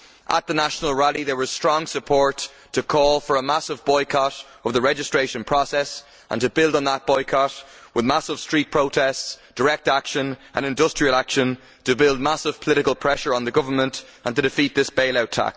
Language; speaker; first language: English; native; English